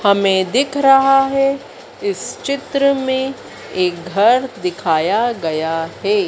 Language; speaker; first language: Hindi; native; Hindi